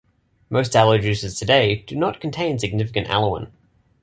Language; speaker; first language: English; native; English